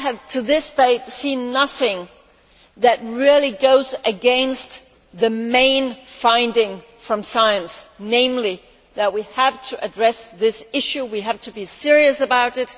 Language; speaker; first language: English; native; English